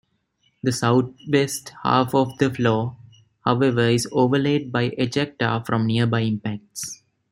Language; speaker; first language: English; non-native, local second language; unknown